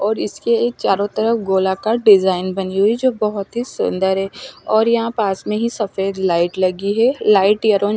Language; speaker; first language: Hindi; non-native, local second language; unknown